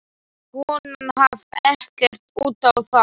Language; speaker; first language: Icelandic; non-native, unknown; Slovak